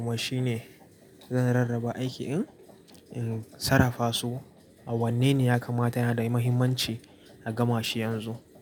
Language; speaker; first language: Hausa; native; Hausa